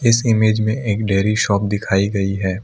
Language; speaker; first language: Hindi; non-native, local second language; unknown